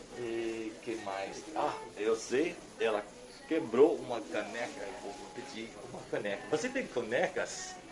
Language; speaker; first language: Portuguese; non-native, fluent; English